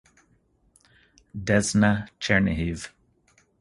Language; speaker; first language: English; native; English